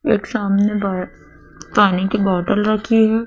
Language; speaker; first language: Hindi; native; Hindi